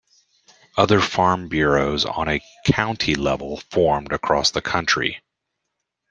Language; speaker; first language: English; native; English